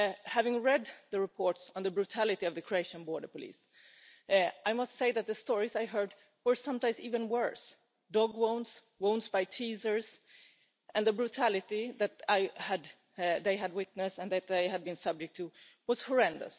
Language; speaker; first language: English; non-native, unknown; Swedish